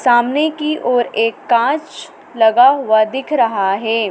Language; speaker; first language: Hindi; native; Hindi